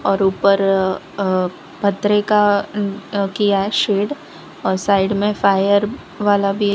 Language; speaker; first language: Hindi; non-native, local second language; Gujarati